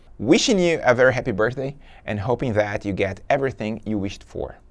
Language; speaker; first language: English; non-native, fluent; Portuguese